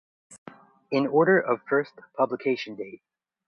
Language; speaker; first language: English; native; English